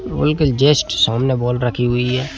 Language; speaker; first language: Hindi; native; Hindi